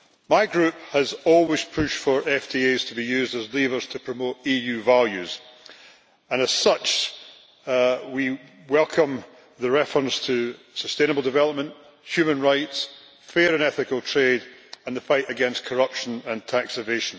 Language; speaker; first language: English; native; English